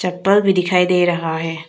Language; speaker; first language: Hindi; non-native, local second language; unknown